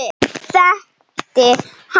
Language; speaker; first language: Icelandic; non-native, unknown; Slovenian